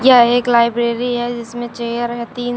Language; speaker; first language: Hindi; native; Hindi